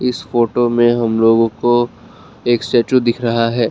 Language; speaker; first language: Hindi; non-native, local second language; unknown